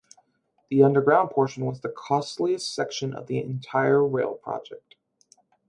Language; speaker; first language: English; native; English